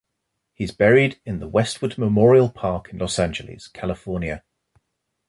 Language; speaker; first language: English; native; English